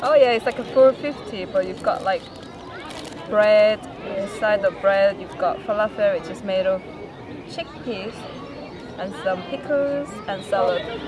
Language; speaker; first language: English; non-native, fluent; Korean